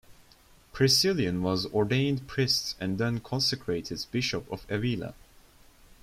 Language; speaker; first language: English; non-native, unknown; Turkish